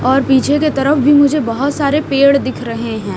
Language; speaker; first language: Hindi; non-native, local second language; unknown